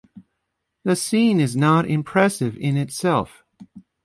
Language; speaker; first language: English; native; English